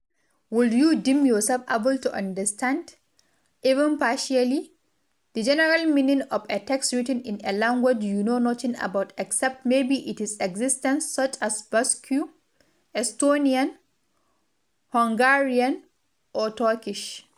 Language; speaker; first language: English; non-native, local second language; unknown